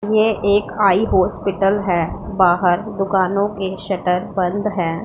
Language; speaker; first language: Hindi; non-native, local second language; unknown